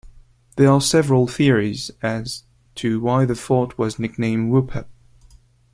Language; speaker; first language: English; non-native, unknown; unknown